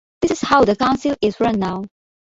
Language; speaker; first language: English; non-native, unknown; Bangla